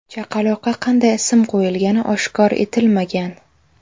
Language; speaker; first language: Uzbek; native; Uzbek